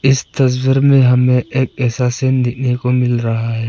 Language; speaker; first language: Hindi; non-native, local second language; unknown